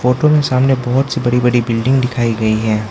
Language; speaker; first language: Hindi; non-native, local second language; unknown